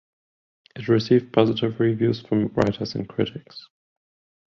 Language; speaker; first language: English; non-native, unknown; German